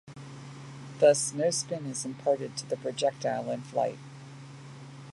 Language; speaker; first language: English; native; English